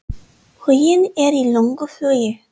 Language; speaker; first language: Icelandic; non-native, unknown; English